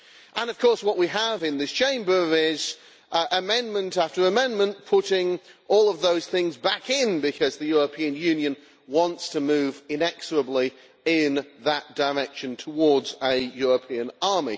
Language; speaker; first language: English; native; English